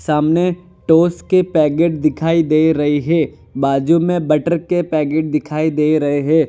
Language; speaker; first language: Hindi; non-native, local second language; Gujarati